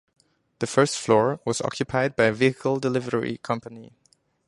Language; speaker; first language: English; non-native, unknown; German